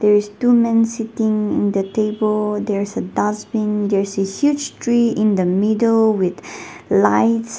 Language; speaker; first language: English; non-native, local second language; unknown